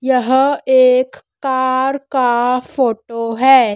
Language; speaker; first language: Hindi; native; Hindi